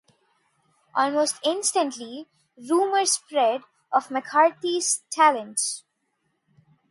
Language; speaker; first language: English; non-native, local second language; Telugu